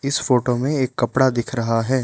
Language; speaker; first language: Hindi; non-native, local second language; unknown